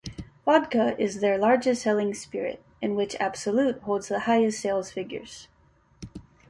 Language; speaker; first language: English; native; English